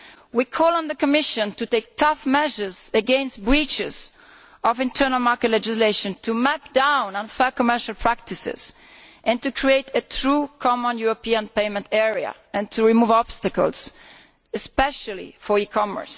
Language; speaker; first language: English; non-native, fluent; Italian